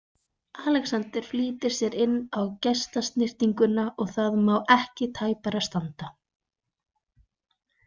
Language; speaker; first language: Icelandic; native; Icelandic